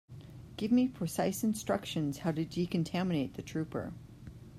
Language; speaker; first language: English; native; English